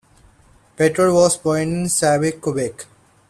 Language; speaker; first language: English; non-native, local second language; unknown